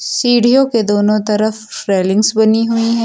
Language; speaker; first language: Hindi; native; Hindi